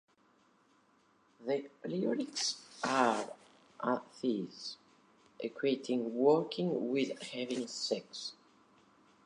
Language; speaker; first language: English; non-native, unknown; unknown